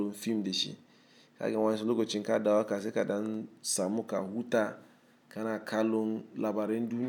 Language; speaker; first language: Hausa; non-native, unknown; Igbo